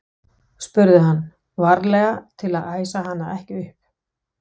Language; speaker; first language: Icelandic; non-native, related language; Danish